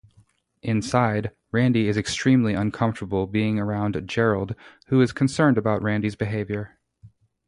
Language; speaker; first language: English; native; English